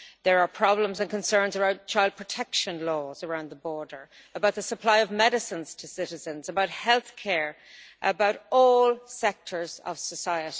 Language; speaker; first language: English; native; English